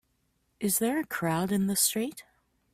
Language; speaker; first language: English; native; English